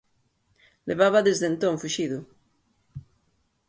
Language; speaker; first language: Galician; native; Galician